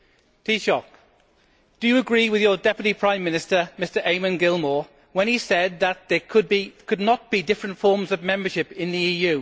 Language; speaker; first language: English; native; English